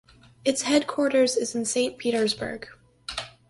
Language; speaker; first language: English; native; English